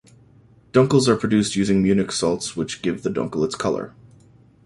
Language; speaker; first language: English; native; English